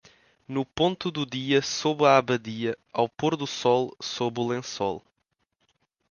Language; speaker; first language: Portuguese; native; Portuguese